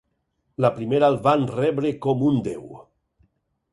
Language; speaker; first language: Catalan; native; Catalan